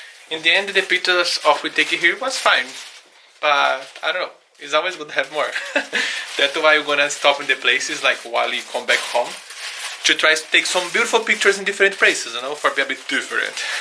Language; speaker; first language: English; non-native, fluent; Portuguese